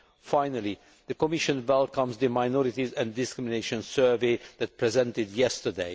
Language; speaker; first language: English; non-native, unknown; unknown